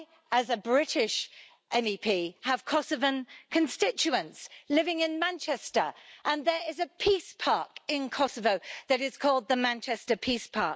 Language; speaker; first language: English; native; English